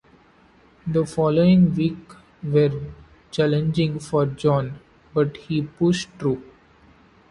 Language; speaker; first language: English; non-native, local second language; Marathi